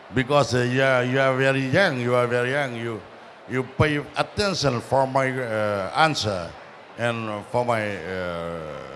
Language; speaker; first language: English; non-native, learner; Vietnamese